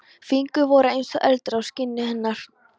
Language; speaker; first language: Icelandic; non-native, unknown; Polish